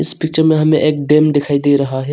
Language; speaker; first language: Hindi; non-native, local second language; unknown